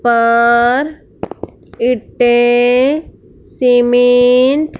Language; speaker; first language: Hindi; non-native, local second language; Punjabi